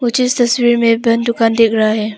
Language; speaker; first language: Hindi; non-native, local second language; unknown